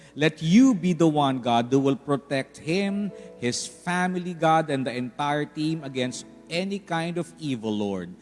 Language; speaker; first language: English; non-native, local second language; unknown